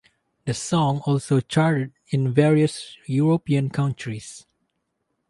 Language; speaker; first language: English; non-native, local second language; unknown